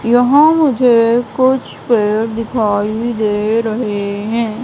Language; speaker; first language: Hindi; native; Hindi